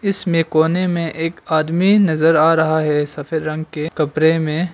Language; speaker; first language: Hindi; non-native, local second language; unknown